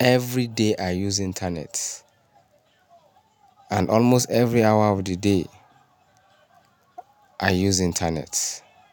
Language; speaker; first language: Hausa; non-native, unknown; Yoruba